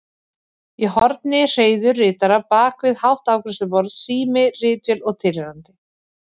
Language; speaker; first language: Icelandic; native; Icelandic